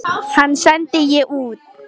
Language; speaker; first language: Icelandic; non-native, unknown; Polish